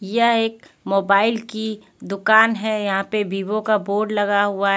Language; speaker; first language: Hindi; non-native, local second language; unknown